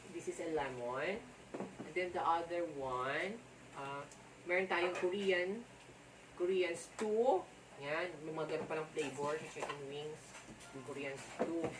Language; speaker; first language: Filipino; non-native, local second language; Hiligaynon